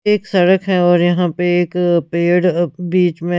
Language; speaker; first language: Hindi; non-native, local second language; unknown